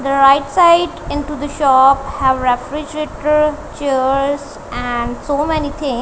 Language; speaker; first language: English; non-native, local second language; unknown